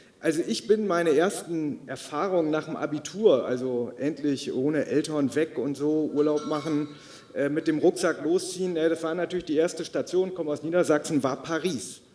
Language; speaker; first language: German; native; German